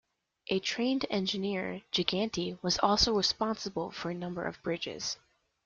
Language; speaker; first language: English; native; English